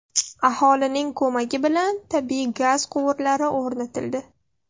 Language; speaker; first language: Uzbek; non-native, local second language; Russian